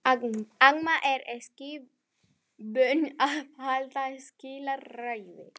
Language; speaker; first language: Icelandic; non-native, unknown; Spanish